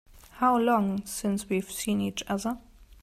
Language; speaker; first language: English; non-native, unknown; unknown